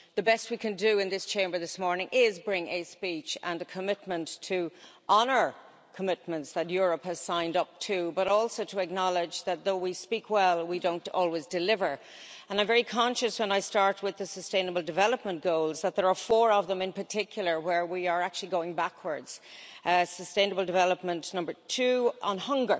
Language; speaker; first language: English; native; English